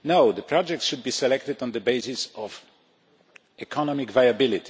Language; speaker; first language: English; non-native, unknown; Polish